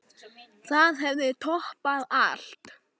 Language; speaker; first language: Icelandic; native; Icelandic